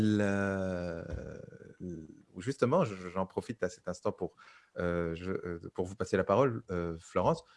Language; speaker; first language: French; non-native, local second language; Arabic